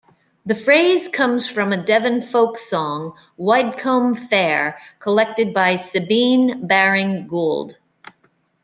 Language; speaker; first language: English; native; English